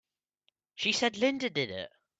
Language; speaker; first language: English; native; English